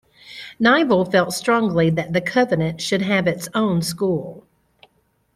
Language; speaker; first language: English; native; English